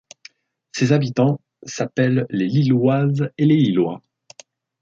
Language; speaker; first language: French; native; French